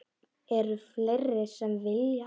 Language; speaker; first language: Icelandic; non-native, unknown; Polish